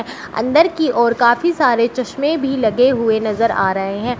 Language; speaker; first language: Hindi; native; Hindi